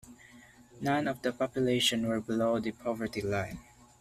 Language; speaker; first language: English; non-native, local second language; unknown